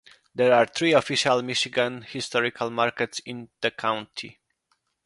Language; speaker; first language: English; non-native, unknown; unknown